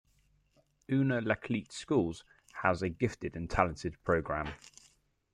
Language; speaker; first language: English; native; English